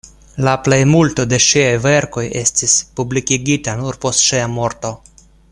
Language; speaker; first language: Esperanto; non-native, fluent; Russian